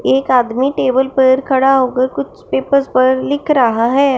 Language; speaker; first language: Hindi; non-native, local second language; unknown